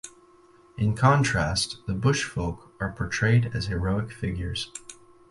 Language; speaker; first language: English; native; English